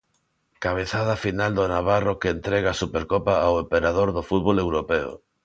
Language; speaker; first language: Galician; non-native, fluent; Spanish